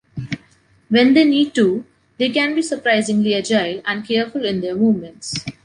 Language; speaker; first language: English; non-native, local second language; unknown